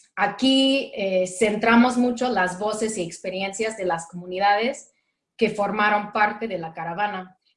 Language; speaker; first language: Spanish; non-native, fluent; English